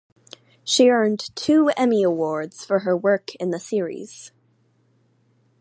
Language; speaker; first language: English; native; English